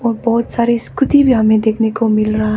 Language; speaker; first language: Hindi; non-native, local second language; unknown